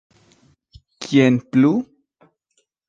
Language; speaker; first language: Esperanto; non-native, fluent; Spanish